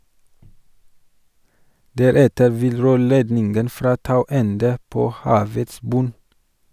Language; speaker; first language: Norwegian; non-native, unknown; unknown